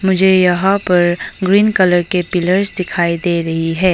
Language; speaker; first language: Hindi; non-native, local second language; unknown